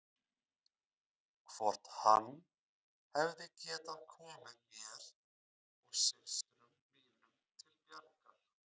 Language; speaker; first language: Icelandic; native; Icelandic